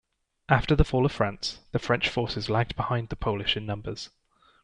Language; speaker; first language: English; native; English